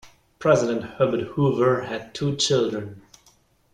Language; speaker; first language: English; non-native, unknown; German